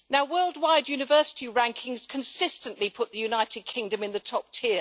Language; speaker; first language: English; native; English